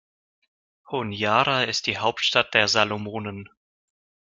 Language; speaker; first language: German; non-native, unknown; Russian